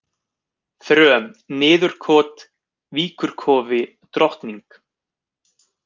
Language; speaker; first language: Icelandic; native; Icelandic